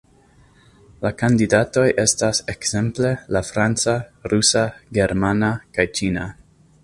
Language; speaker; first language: Esperanto; non-native, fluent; English